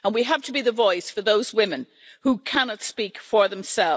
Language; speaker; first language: English; native; English